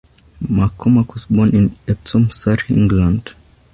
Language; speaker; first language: English; non-native, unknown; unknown